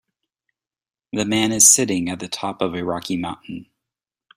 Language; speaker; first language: English; native; English